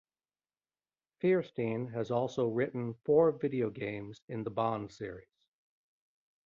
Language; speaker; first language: English; native; English